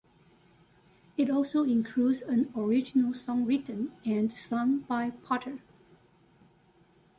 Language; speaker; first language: English; non-native, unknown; Chinese